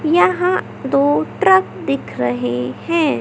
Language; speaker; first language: Hindi; native; Hindi